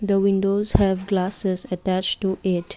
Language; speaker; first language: English; non-native, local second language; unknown